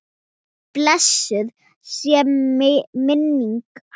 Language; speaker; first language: Icelandic; non-native, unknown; Thai